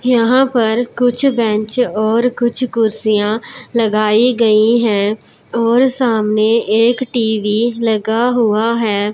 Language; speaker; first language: Hindi; non-native, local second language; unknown